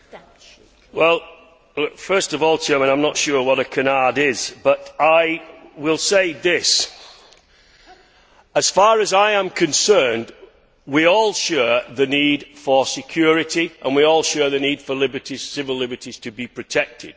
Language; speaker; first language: English; native; English